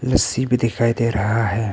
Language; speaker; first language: Hindi; non-native, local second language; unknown